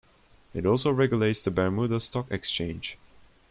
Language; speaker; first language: English; non-native, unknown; Turkish